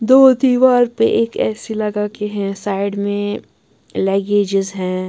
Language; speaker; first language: Hindi; non-native, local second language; Punjabi